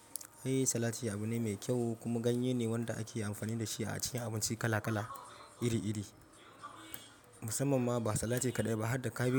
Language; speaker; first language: Hausa; non-native, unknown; Yoruba